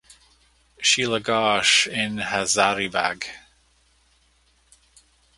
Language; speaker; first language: English; native; English